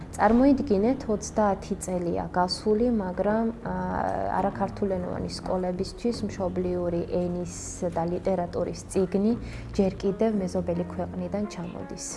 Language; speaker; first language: Georgian; non-native, local second language; Azerbaijani